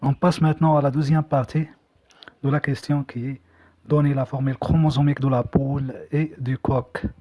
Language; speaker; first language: French; non-native, local second language; Arabic